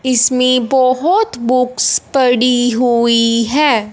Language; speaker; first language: Hindi; non-native, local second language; Punjabi